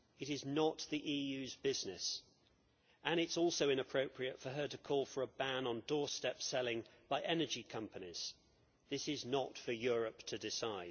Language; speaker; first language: English; native; English